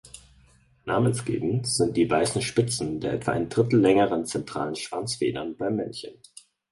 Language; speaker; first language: German; native; German